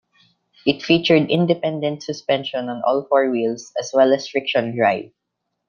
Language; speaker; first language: English; non-native, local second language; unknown